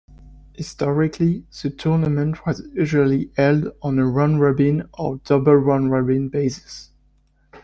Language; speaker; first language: English; non-native, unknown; French